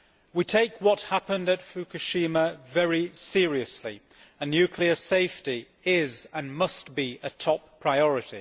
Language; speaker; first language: English; native; English